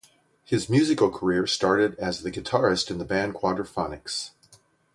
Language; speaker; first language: English; native; English